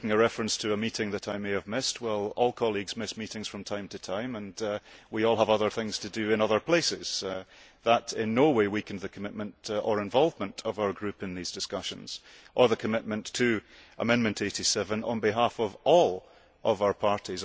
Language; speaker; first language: English; early bilingual, heritage; English